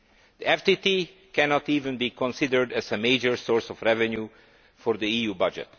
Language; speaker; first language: English; non-native, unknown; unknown